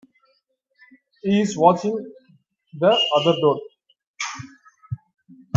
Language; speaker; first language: English; non-native, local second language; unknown